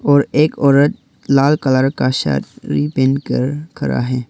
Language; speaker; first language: Hindi; non-native, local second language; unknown